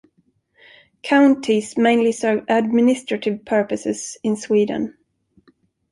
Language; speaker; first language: English; non-native, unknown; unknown